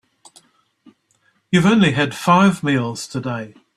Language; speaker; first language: English; native; English